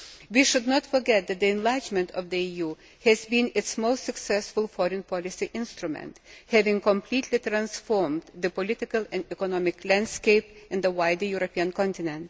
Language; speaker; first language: English; non-native, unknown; Lithuanian